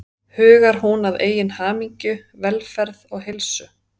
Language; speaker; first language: Icelandic; native; Icelandic